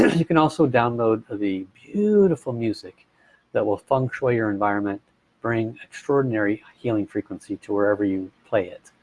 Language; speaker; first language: English; native; English